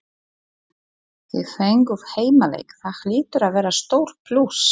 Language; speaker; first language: Icelandic; non-native, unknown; Polish